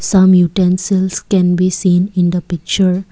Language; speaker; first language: English; non-native, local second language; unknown